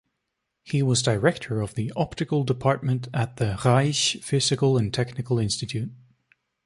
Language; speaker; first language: English; native; English